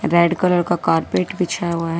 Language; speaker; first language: Hindi; native; Hindi